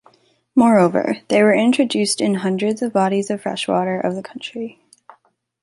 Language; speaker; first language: English; native; English